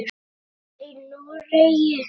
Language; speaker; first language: Icelandic; native; Icelandic